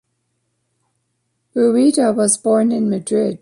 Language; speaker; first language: English; native; English